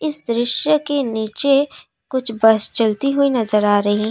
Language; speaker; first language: Hindi; non-native, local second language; Assamese